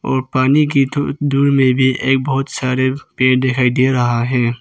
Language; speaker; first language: Hindi; non-native, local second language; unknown